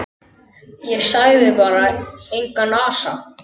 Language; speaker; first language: Icelandic; native; Icelandic